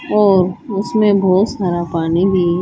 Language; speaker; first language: Hindi; native; Hindi